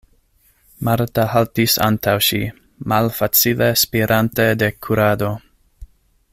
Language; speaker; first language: Esperanto; non-native, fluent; English